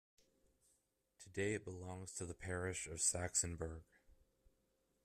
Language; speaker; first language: English; native; English